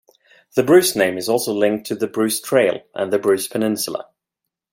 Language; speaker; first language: English; non-native, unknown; Swedish